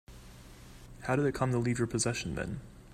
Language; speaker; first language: English; native; English